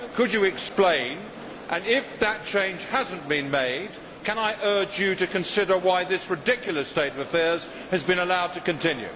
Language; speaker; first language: English; native; English